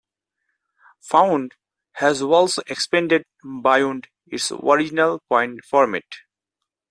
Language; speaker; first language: English; non-native, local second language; Bangla